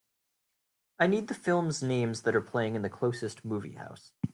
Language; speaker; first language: English; native; English